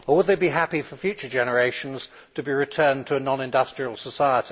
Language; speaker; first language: English; native; English